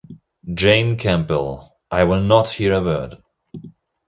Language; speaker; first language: English; non-native, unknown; German